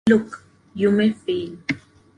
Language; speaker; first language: English; non-native, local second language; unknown